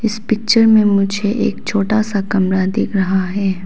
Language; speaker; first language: Hindi; non-native, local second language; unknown